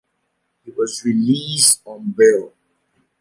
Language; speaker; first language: English; native; English